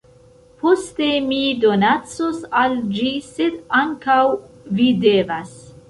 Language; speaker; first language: Esperanto; non-native, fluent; Central Kurdish